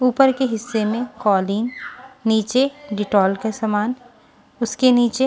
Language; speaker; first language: Hindi; non-native, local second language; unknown